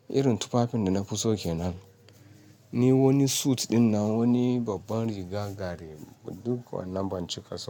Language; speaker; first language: Hausa; non-native, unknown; Yoruba